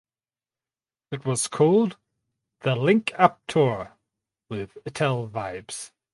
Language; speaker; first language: English; native; English